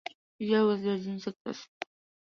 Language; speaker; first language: English; non-native, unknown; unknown